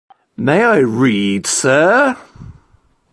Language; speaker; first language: English; native; English